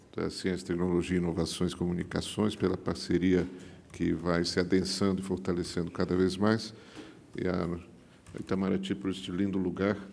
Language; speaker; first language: Portuguese; native; Portuguese